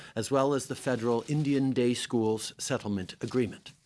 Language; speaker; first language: English; native; English